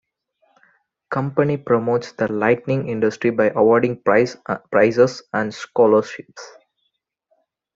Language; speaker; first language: English; non-native, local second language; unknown